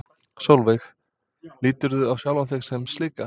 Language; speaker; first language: Icelandic; non-native, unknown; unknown